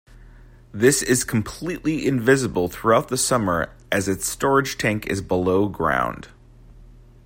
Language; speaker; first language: English; native; English